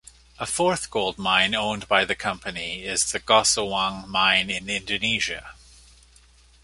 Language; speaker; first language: English; native; English